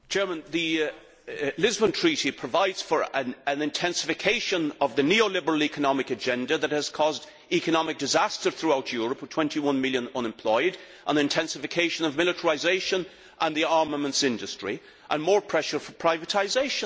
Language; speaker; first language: English; native; English